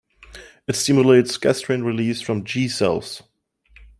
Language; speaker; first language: English; non-native, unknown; German